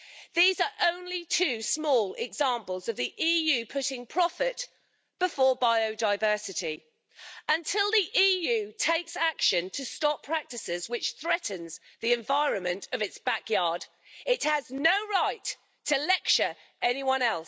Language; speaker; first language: English; native; English